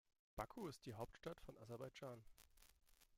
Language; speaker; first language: German; native; German